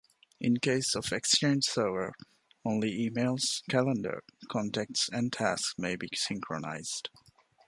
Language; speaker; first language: English; non-native, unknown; Divehi